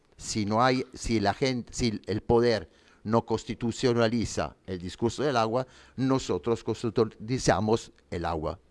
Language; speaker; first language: Spanish; non-native, fluent; Italian